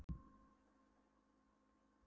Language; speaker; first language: Icelandic; non-native, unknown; Polish